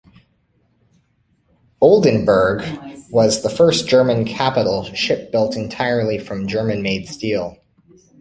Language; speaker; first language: English; native; English